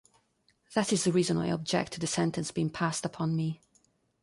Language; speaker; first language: English; non-native, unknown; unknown